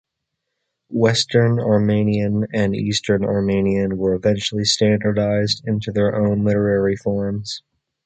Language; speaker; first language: English; native; English